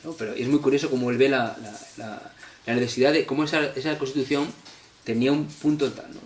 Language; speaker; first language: Spanish; native; Spanish